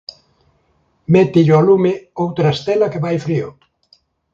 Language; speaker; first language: Galician; native; Galician